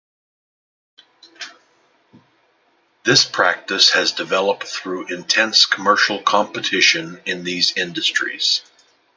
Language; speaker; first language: English; native; English